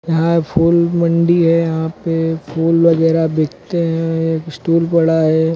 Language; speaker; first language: Hindi; native; Hindi